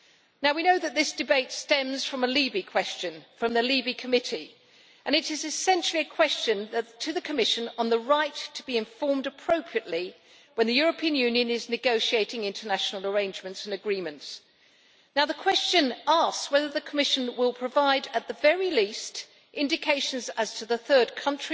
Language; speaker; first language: English; native; English